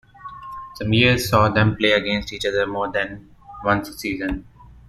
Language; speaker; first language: English; non-native, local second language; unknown